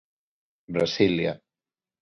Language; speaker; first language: Galician; non-native, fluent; Spanish